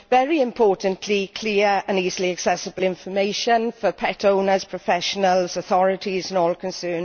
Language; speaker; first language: English; native; English